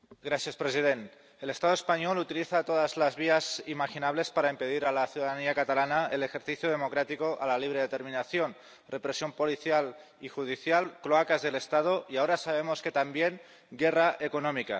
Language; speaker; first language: Spanish; non-native, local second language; Catalan